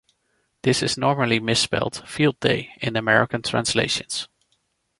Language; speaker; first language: English; non-native, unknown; Dutch